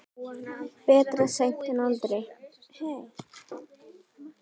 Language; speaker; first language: Icelandic; native; Icelandic